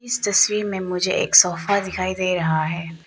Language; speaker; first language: Hindi; non-native, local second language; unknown